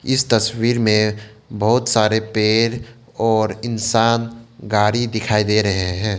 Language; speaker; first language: Hindi; non-native, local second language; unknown